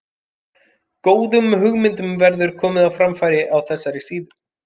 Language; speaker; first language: Icelandic; native; Icelandic